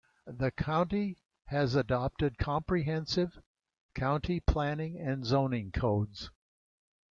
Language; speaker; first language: English; native; English